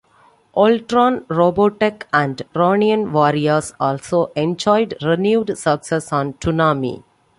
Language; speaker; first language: English; non-native, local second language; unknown